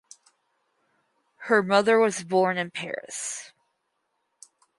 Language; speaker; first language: English; native; English